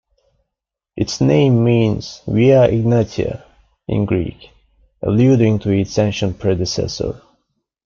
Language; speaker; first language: English; non-native, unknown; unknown